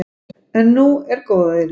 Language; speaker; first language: Icelandic; native; Icelandic